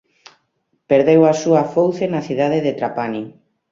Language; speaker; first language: Galician; native; Galician